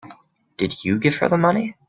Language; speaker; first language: English; native; English